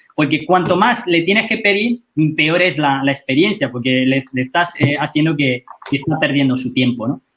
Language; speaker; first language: Spanish; non-native, fluent; Chinese